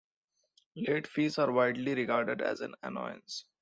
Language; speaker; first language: English; non-native, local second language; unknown